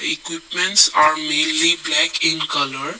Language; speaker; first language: English; non-native, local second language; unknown